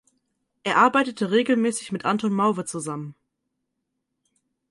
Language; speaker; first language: German; native; German